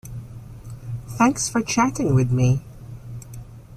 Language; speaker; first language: English; non-native, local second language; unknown